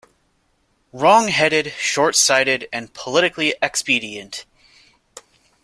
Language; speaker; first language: English; native; English